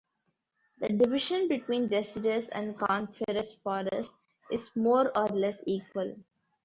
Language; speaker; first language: English; non-native, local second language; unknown